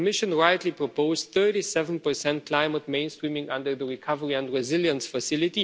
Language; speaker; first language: English; non-native, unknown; Romanian